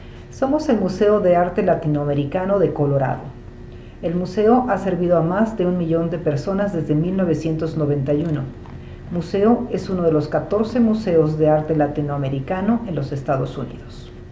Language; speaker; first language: Spanish; native; Spanish